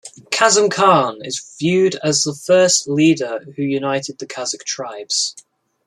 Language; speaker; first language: English; native; English